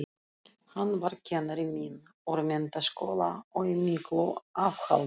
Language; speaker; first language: Icelandic; non-native, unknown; Russian